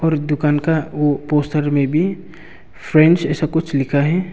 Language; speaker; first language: Hindi; non-native, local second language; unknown